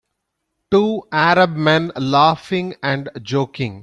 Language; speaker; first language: English; non-native, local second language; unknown